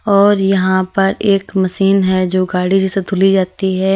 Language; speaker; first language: Hindi; native; Hindi